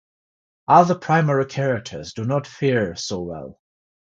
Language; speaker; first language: English; non-native, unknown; Georgian